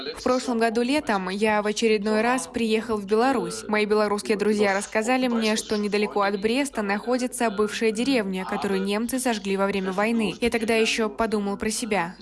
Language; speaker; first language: Russian; non-native, fluent; German